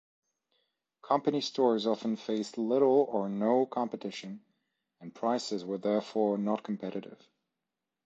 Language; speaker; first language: English; non-native, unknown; French